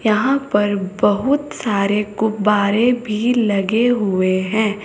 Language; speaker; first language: Hindi; native; Hindi